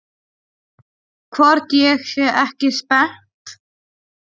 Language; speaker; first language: Icelandic; non-native, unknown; Polish